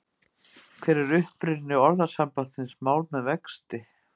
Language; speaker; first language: Icelandic; native; Icelandic